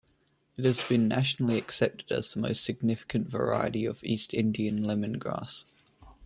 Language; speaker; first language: English; native; English